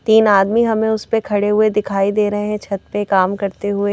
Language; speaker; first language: Hindi; native; Hindi